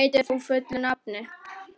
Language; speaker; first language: Icelandic; non-native, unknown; Polish